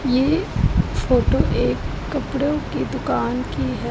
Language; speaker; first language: Hindi; non-native, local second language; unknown